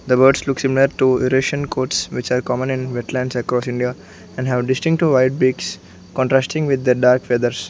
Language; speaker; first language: English; non-native, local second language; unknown